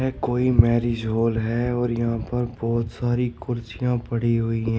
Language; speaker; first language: Hindi; native; Hindi